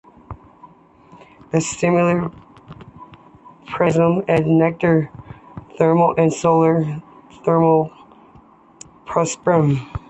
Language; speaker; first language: English; native; English